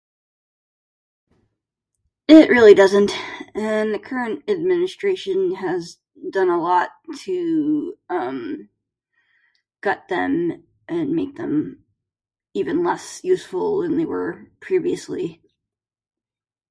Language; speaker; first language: English; native; English